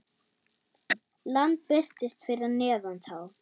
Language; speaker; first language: Icelandic; non-native, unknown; German